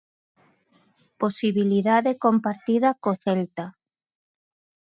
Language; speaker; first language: Galician; native; Galician